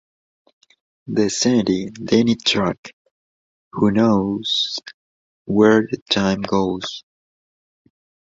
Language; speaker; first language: English; non-native, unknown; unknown